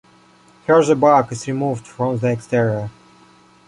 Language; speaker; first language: English; non-native, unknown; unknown